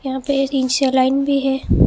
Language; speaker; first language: Hindi; non-native, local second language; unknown